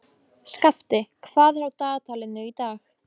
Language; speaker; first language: Icelandic; non-native, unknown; Polish